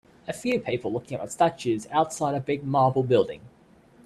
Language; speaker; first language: English; native; English